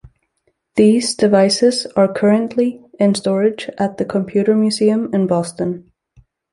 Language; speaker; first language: English; native; English